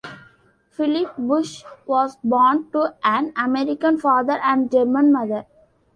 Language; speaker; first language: English; non-native, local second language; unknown